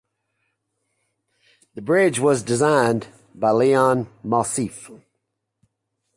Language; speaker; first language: English; native; English